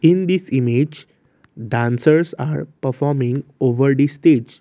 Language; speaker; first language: English; non-native, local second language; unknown